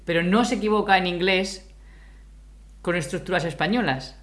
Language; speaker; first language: Spanish; native; Spanish